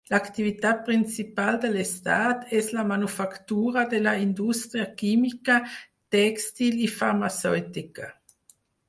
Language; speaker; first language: Catalan; non-native, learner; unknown